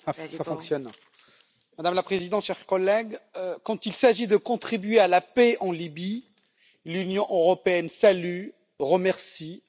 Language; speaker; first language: French; native; French